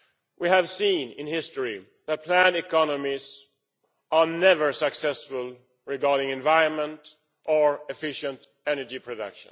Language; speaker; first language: English; non-native, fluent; Swedish